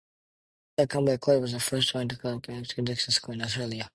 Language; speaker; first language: English; non-native, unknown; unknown